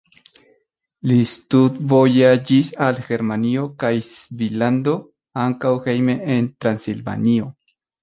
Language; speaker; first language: Esperanto; non-native, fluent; Spanish